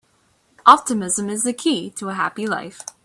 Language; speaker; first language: English; native; English